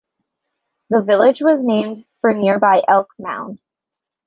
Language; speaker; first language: English; native; English